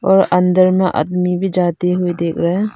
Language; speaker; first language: Hindi; non-native, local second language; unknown